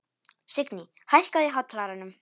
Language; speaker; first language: Icelandic; non-native, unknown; Polish